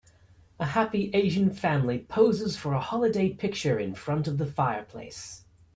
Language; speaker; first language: English; native; English